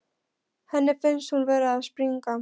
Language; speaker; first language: Icelandic; non-native, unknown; Polish